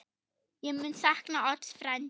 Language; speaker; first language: Icelandic; non-native, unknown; German